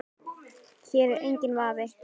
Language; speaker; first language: Icelandic; native; Icelandic